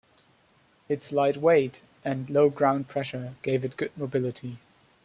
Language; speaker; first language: English; non-native, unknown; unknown